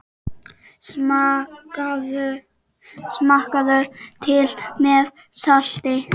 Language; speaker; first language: Icelandic; non-native, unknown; Czech